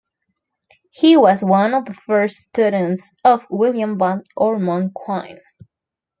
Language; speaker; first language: English; non-native, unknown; Spanish